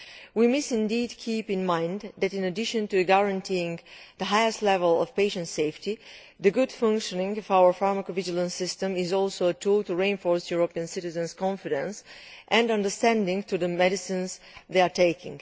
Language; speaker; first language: English; non-native, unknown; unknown